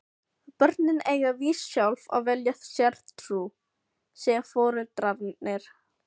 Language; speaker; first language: Icelandic; non-native, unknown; Filipino